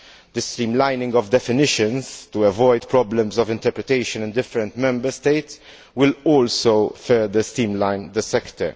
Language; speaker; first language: English; non-native, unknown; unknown